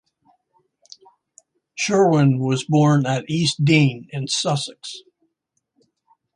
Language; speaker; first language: English; native; English